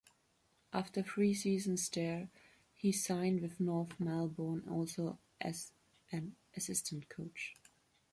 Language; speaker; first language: English; non-native, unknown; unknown